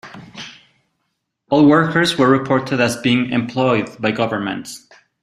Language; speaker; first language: English; non-native, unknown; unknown